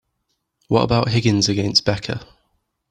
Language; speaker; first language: English; native; English